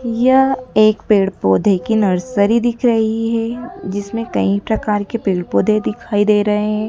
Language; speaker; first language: Hindi; native; Hindi